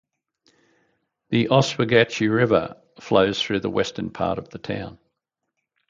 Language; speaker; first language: English; native; English